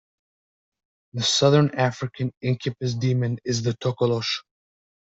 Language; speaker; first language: English; native; English